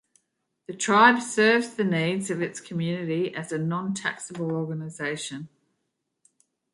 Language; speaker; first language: English; native; English